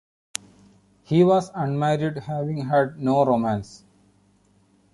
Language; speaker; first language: English; non-native, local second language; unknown